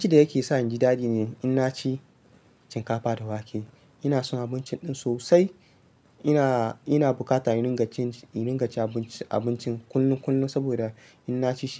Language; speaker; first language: Hausa; non-native, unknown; Yoruba